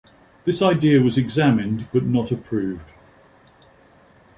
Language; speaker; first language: English; native; English